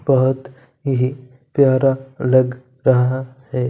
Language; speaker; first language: Hindi; non-native, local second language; Punjabi